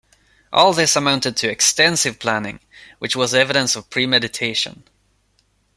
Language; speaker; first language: English; non-native, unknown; Swedish